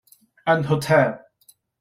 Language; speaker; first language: English; non-native, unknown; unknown